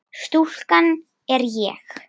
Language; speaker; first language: Icelandic; native; Icelandic